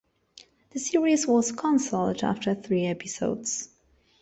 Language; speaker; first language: English; non-native, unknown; Spanish